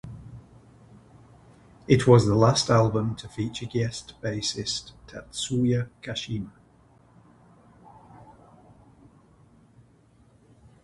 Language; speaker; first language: English; native; English